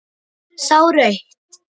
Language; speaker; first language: Icelandic; native; Icelandic